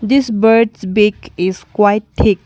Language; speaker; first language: English; non-native, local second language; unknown